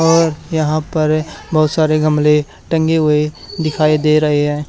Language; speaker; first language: Hindi; native; Hindi